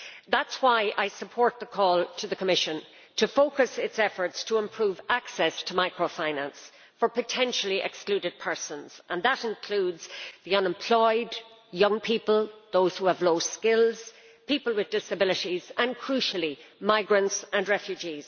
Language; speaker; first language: English; native; English